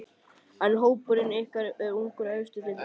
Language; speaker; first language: Icelandic; native; Icelandic